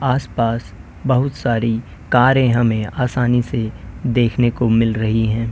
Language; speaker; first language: Hindi; native; Hindi